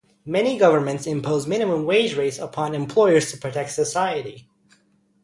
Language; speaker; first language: English; native; English